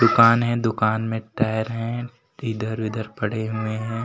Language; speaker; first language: Hindi; native; Hindi